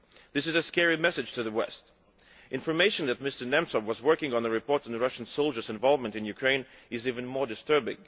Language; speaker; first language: English; non-native, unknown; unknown